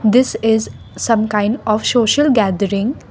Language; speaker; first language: English; non-native, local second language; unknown